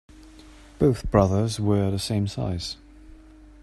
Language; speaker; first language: English; non-native, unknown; German